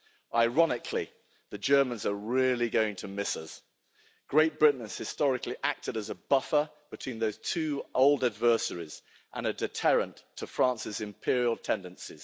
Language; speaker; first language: English; native; English